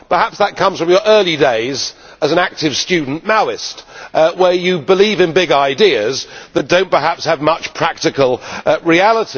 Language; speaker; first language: English; native; English